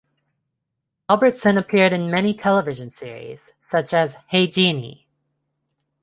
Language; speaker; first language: English; non-native, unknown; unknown